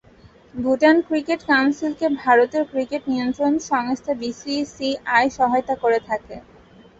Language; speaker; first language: Bangla; native; Bangla